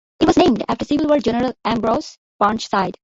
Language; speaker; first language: English; non-native, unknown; Bangla